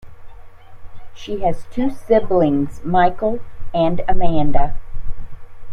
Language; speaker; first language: English; native; English